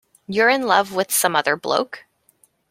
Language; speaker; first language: English; native; English